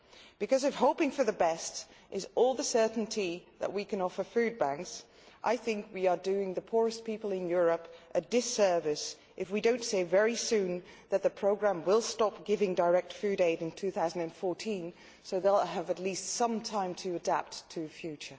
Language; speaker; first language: English; non-native, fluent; Dutch